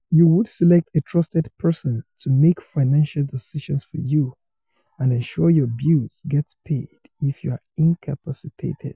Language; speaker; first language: English; non-native, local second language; Yoruba